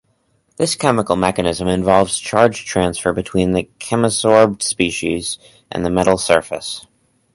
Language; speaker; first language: English; native; English